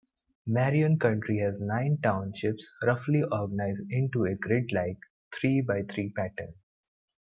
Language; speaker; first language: English; non-native, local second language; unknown